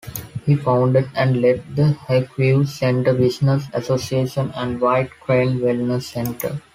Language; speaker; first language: English; non-native, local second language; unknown